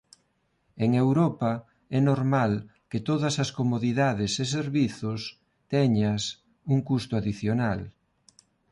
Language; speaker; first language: Galician; non-native, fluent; Spanish